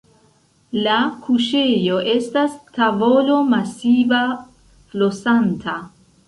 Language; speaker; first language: Esperanto; non-native, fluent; Central Kurdish